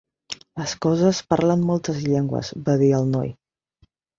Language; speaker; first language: Catalan; non-native, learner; Spanish